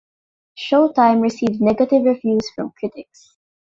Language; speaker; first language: English; non-native, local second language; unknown